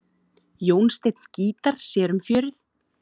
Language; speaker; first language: Icelandic; native; Icelandic